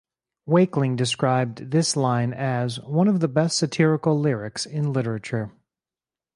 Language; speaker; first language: English; native; English